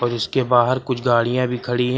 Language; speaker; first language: Hindi; native; Hindi